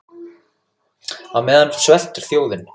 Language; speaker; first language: Icelandic; native; Icelandic